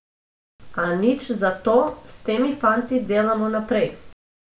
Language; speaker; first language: Slovenian; non-native, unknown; Macedonian